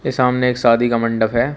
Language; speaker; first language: Hindi; native; Hindi